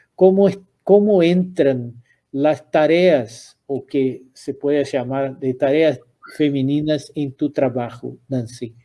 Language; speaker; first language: Spanish; non-native, related language; Portuguese